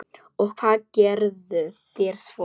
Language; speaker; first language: Icelandic; non-native, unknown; Polish